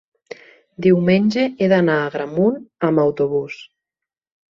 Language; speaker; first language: Catalan; native; Catalan